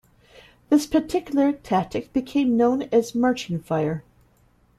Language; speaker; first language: English; native; English